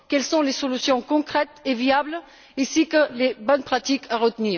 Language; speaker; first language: French; non-native, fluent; Bulgarian